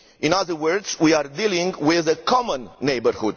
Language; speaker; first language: English; non-native, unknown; Romanian